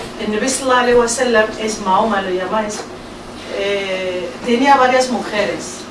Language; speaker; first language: Spanish; non-native, fluent; Arabic